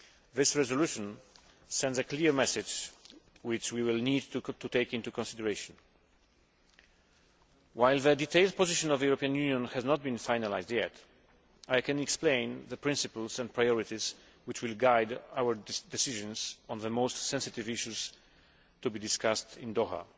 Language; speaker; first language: English; non-native, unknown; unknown